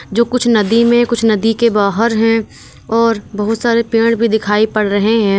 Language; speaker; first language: Hindi; native; Hindi